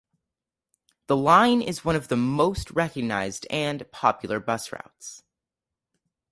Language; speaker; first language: English; native; English